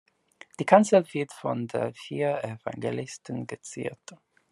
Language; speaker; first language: German; non-native, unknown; English